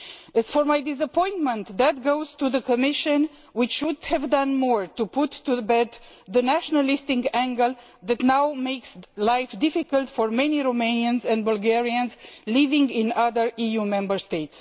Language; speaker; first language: English; non-native, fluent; Romanian